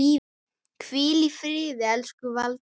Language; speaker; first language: Icelandic; native; Icelandic